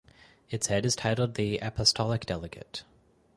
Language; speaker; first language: English; native; English